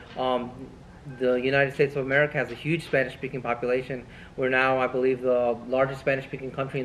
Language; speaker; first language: English; early bilingual, other home language; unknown